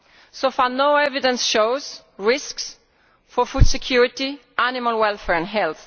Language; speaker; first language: English; non-native, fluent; Italian